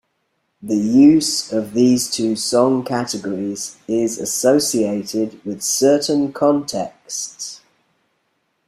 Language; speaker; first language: English; native; English